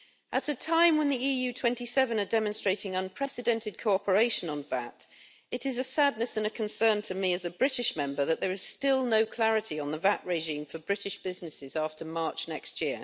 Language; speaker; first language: English; native; English